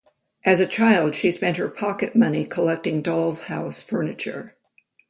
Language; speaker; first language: English; native; English